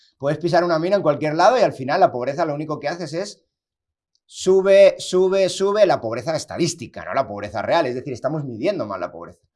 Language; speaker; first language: Spanish; native; Spanish